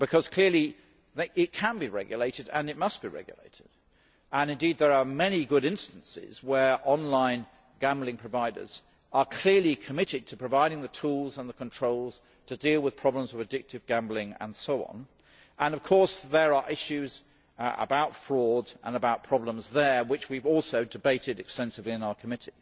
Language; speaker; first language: English; native; English